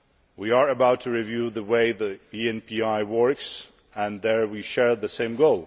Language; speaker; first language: English; non-native, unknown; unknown